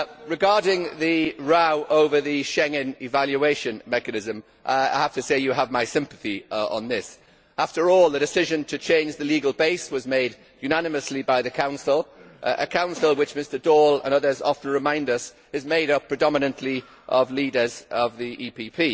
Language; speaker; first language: English; native; English